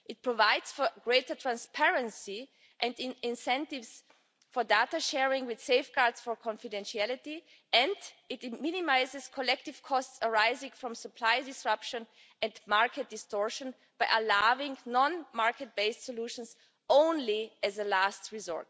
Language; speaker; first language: English; non-native, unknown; German